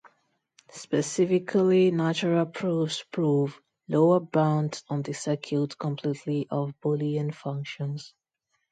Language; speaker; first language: English; non-native, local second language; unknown